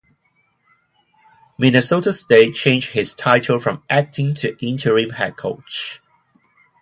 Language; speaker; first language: English; non-native, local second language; Cantonese